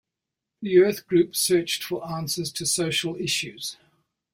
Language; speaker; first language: English; native; English